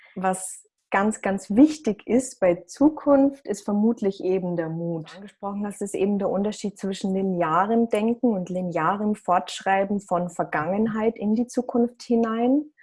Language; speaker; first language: German; early bilingual, other home language; Russian